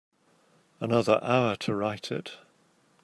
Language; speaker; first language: English; native; English